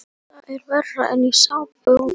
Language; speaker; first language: Icelandic; non-native, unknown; Polish